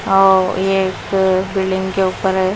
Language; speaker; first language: Hindi; non-native, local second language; Punjabi